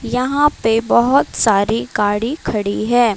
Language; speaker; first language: Hindi; non-native, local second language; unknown